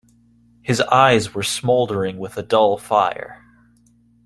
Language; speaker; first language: English; native; English